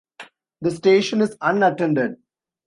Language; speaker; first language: English; non-native, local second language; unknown